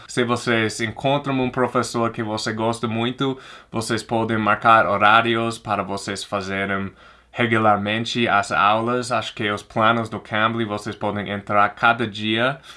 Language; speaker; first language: Portuguese; non-native, fluent; English